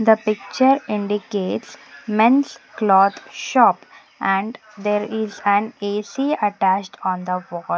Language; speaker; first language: English; non-native, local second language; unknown